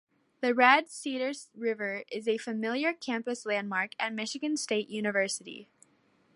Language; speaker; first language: English; native; English